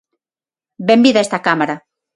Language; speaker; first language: Galician; non-native, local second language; Spanish